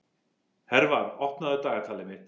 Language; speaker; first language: Icelandic; non-native, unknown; English